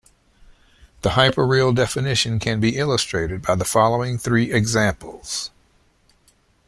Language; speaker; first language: English; native; English